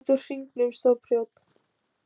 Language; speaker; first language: Icelandic; native; Icelandic